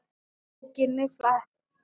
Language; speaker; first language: Icelandic; non-native, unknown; Thai